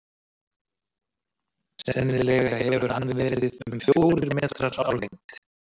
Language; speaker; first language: Icelandic; native; Icelandic